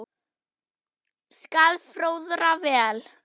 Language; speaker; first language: Icelandic; non-native, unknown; German